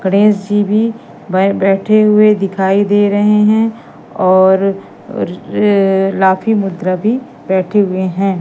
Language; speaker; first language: Hindi; native; Hindi